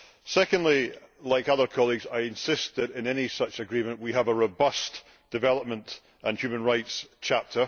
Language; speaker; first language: English; native; English